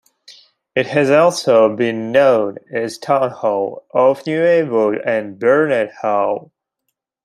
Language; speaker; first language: English; native; English